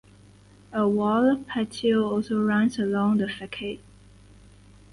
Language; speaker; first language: English; non-native, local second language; Chinese